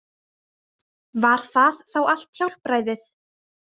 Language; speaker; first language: Icelandic; native; Icelandic